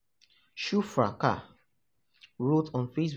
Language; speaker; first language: English; non-native, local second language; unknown